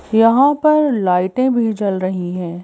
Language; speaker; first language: Hindi; native; Hindi